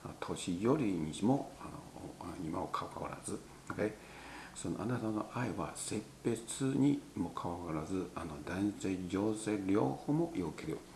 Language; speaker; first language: Japanese; non-native, fluent; Chinese